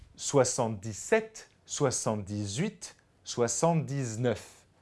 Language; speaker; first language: French; native; French